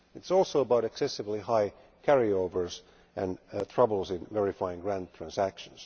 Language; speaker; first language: English; non-native, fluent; Finnish